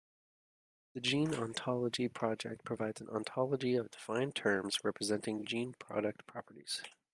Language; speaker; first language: English; native; English